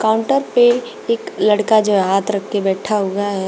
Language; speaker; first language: Hindi; native; Hindi